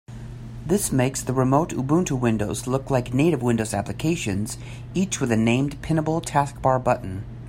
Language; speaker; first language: English; native; English